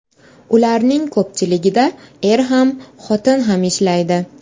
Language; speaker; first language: Uzbek; native; Uzbek